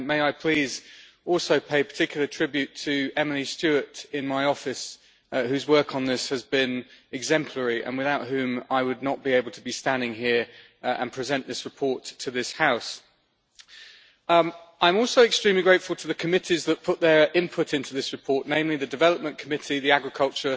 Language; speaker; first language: English; native; English